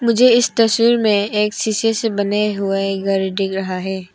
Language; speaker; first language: Hindi; non-native, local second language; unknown